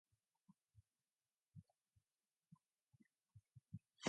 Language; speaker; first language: English; non-native, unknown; Mongolian